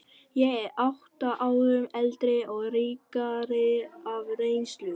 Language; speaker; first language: Icelandic; non-native, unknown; Vietnamese